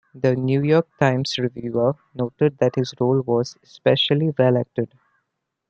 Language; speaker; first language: English; non-native, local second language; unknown